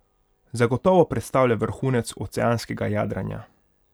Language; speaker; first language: Slovenian; non-native, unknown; Hungarian